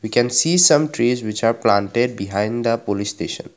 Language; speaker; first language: English; non-native, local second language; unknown